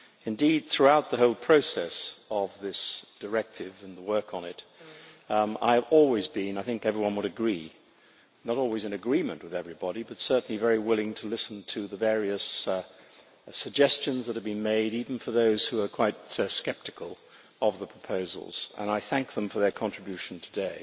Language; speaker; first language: English; native; English